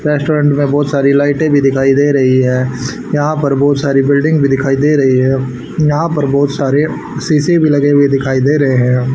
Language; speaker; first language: Hindi; native; Hindi